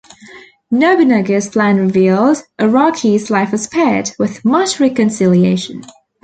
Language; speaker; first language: English; native; English